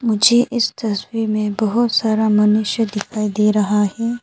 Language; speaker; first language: Hindi; non-native, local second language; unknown